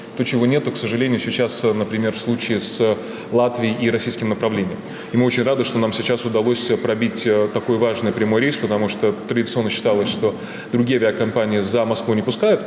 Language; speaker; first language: Russian; native; Russian